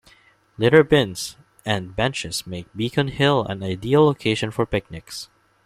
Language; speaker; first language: English; non-native, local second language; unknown